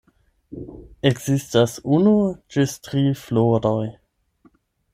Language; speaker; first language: Esperanto; non-native, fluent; German